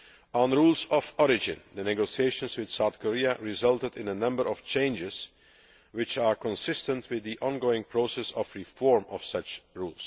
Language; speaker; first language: English; non-native, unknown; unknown